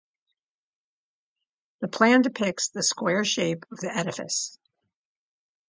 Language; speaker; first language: English; native; English